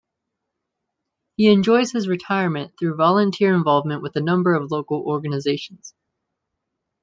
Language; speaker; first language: English; native; English